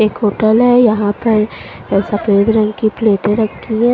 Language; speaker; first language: Hindi; non-native, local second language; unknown